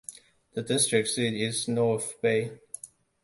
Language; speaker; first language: English; non-native, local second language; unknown